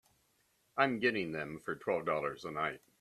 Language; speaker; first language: English; native; English